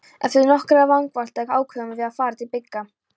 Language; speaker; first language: Icelandic; non-native, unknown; Polish